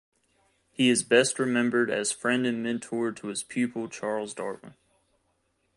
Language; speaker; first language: English; native; English